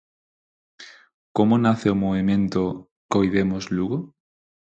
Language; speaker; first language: Galician; non-native, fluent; Spanish